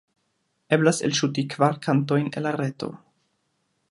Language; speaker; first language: Esperanto; non-native, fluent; German